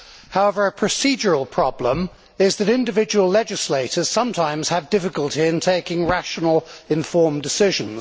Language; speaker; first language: English; native; English